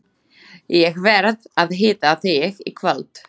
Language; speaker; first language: Icelandic; non-native, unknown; Slovak